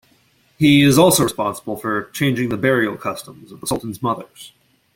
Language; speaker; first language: English; native; English